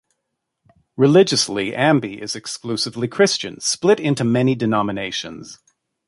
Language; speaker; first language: English; native; English